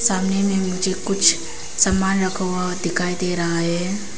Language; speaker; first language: Hindi; non-native, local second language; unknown